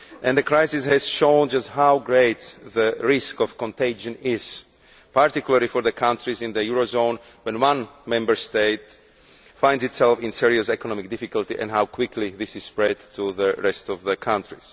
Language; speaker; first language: English; non-native, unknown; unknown